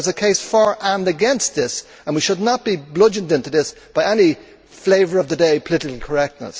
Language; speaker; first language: English; native; English